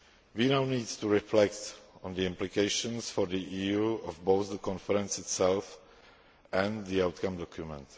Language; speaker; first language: English; non-native, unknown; Czech